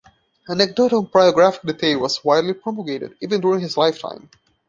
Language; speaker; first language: English; non-native, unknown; Portuguese